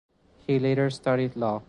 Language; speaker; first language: English; non-native, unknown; Spanish